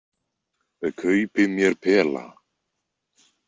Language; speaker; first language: Icelandic; native; Icelandic